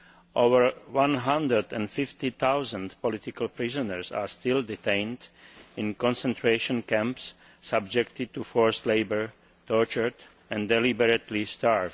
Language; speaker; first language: English; non-native, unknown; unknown